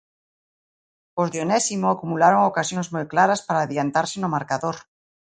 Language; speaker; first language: Galician; native; Galician